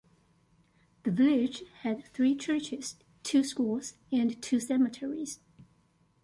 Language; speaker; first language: English; non-native, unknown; Chinese